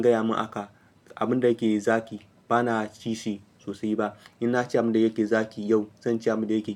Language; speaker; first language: Hausa; non-native, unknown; Yoruba